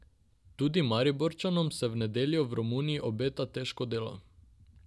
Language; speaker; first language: Slovenian; non-native, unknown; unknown